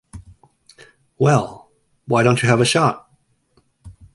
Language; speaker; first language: English; native; English